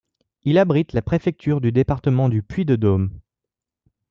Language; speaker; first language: French; native; French